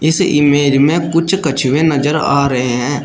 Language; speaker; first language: Hindi; native; Hindi